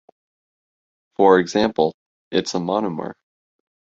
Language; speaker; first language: English; native; English